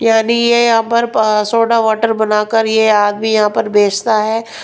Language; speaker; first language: Hindi; non-native, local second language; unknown